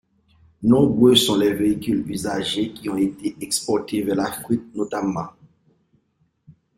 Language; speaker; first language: French; non-native, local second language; Haitian Creole